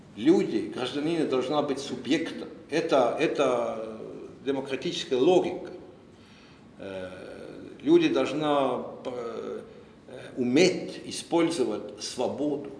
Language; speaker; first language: Russian; non-native, fluent; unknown